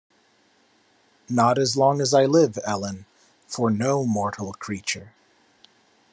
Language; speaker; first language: English; native; English